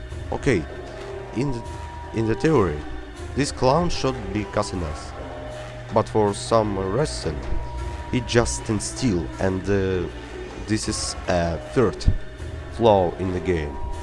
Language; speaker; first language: English; non-native, learner; Russian